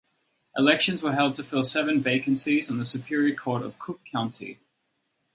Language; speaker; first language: English; native; English